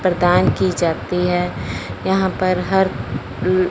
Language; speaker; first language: Hindi; non-native, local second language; Punjabi